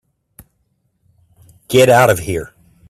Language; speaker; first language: English; native; English